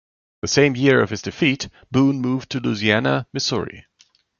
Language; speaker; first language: English; non-native, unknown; German